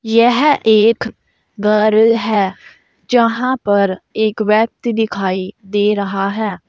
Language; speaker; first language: Hindi; native; Hindi